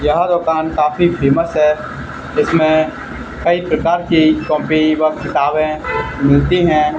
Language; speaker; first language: Hindi; native; Hindi